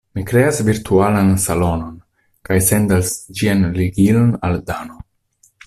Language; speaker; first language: Esperanto; non-native, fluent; Italian